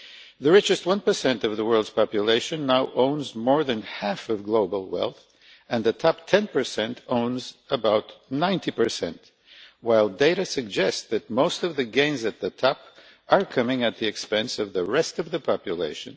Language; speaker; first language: English; non-native, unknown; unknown